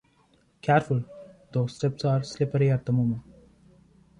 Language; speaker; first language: English; non-native, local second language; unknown